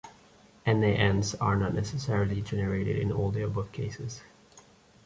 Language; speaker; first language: English; non-native, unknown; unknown